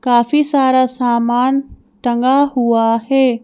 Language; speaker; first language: Hindi; native; Hindi